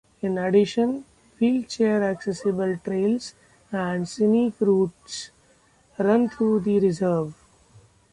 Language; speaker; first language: English; non-native, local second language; Marathi